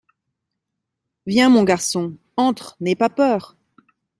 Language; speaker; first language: French; native; French